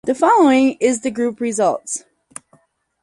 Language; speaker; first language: English; native; English